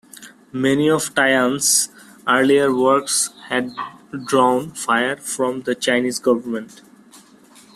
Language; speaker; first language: English; non-native, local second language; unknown